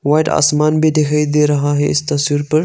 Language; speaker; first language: Hindi; non-native, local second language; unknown